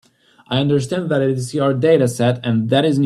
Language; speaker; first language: English; native; English